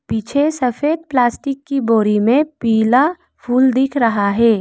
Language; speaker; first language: Hindi; early bilingual, other home language; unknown